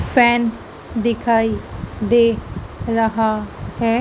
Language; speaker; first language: Hindi; native; Hindi